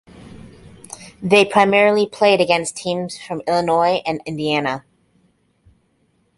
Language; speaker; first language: English; native; English